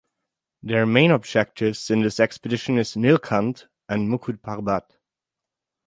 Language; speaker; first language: English; non-native, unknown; German